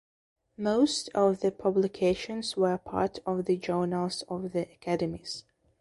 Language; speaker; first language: English; non-native, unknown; Belarusian